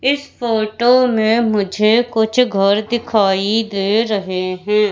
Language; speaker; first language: Hindi; native; Hindi